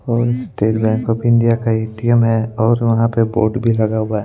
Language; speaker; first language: Hindi; native; Hindi